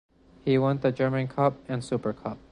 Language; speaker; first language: English; non-native, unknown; Spanish